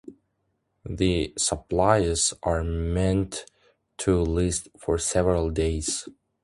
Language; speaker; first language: English; non-native, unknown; Uzbek